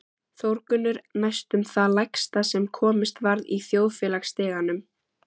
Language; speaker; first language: Icelandic; native; Icelandic